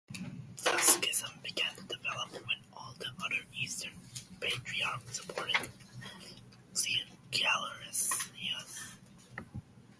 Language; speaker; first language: English; native; English